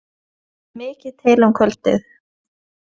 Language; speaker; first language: Icelandic; non-native, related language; Norwegian